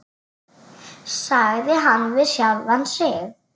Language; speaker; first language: Icelandic; native; Icelandic